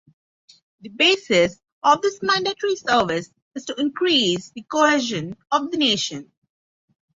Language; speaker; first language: English; non-native, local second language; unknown